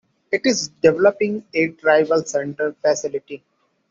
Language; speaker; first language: English; non-native, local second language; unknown